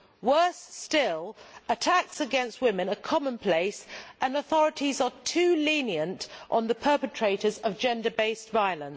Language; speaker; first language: English; native; English